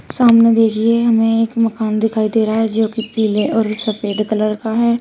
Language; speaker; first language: Hindi; native; Hindi